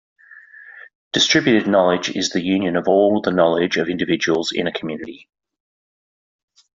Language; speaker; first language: English; native; English